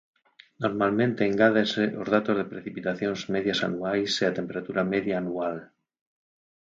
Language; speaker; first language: Galician; native; Galician